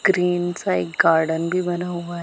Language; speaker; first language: Hindi; non-native, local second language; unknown